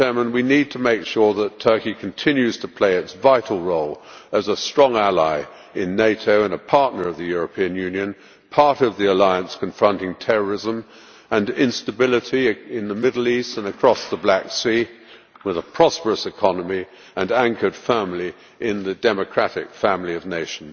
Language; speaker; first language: English; native; English